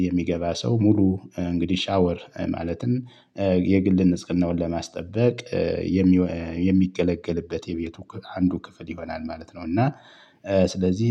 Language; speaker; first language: Amharic; native; Amharic